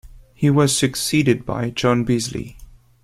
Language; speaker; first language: English; non-native, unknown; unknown